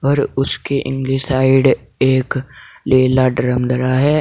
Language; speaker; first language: Hindi; native; Hindi